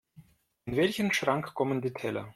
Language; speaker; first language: German; non-native, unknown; Russian